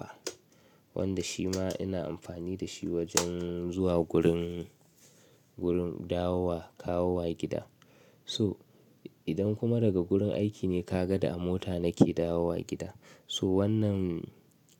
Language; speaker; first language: Hausa; native; Hausa